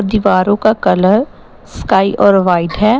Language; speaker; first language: Hindi; non-native, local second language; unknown